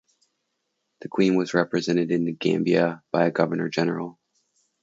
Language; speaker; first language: English; native; English